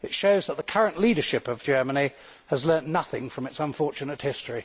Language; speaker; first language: English; native; English